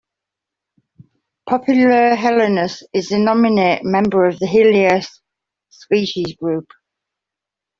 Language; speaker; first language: English; native; English